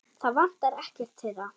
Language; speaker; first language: Icelandic; non-native, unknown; German